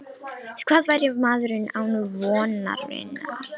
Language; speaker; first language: Icelandic; non-native, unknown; Romanian